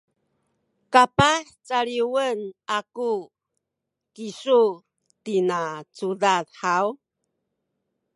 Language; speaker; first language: Sakizaya; native; Sakizaya